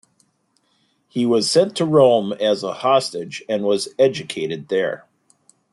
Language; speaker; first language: English; native; English